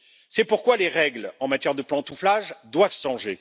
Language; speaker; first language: French; native; French